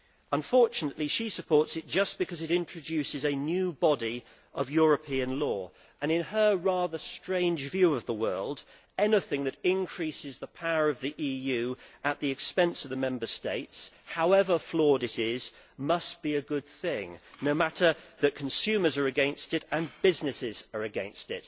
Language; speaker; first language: English; native; English